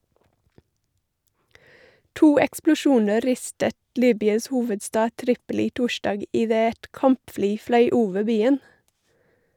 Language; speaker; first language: Norwegian; non-native, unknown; English